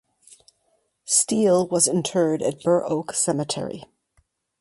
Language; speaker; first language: English; native; English